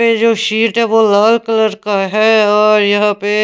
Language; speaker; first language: Hindi; non-native, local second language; Punjabi